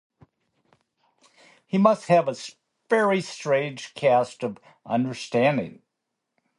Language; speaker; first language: English; native; English